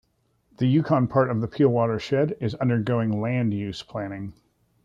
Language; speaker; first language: English; native; English